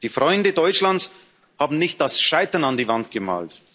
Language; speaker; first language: German; native; German